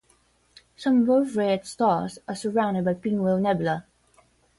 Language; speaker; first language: English; non-native, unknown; Portuguese